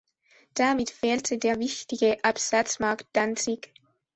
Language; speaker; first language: German; non-native, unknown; Spanish